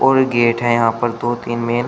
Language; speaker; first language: Hindi; native; Hindi